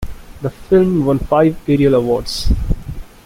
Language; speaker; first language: English; non-native, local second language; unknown